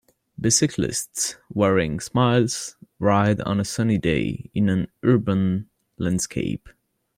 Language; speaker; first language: English; non-native, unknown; French